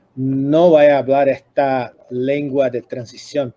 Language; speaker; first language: Spanish; non-native, related language; Portuguese